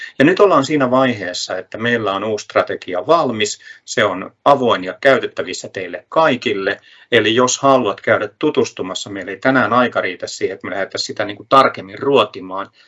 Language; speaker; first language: Finnish; native; Finnish